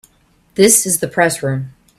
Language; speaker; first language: English; native; English